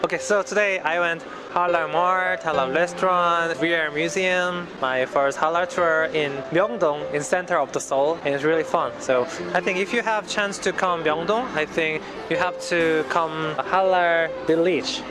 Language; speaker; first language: English; non-native, learner; Korean